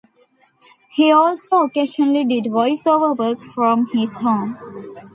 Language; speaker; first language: English; non-native, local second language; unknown